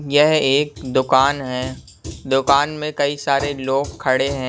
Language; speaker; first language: Hindi; non-native, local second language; Punjabi